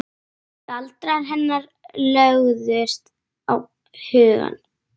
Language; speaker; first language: Icelandic; native; Icelandic